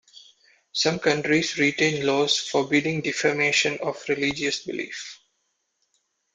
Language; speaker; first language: English; non-native, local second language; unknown